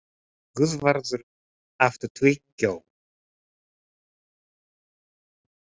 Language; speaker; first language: Icelandic; non-native, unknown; Japanese